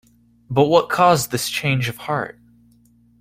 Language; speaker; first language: English; native; English